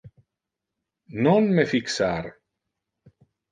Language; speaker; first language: Interlingua; non-native, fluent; Italian